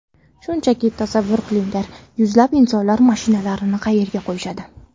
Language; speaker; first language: Uzbek; non-native, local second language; Kara-Kalpak